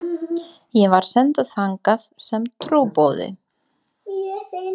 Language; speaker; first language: Icelandic; non-native, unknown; Polish